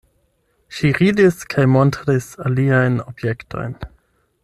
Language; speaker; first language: Esperanto; non-native, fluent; German